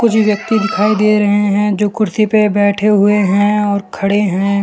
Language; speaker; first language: Hindi; non-native, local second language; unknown